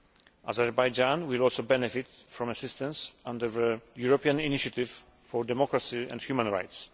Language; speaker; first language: English; non-native, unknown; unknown